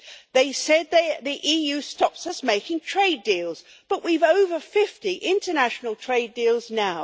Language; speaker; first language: English; native; English